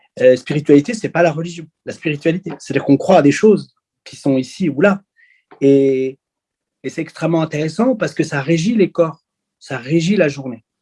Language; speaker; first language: French; early bilingual, other home language; Arabic